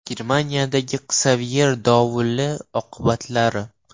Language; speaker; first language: Uzbek; non-native, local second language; Russian